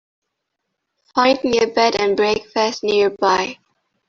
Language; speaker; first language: English; non-native, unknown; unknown